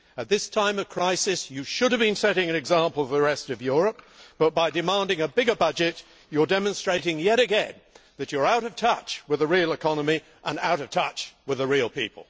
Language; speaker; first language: English; native; English